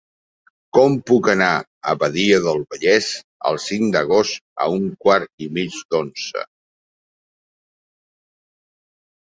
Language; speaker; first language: Catalan; non-native, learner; Spanish